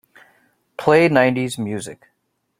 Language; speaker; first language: English; native; English